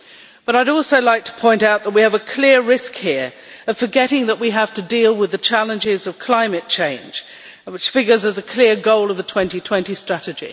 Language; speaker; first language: English; native; English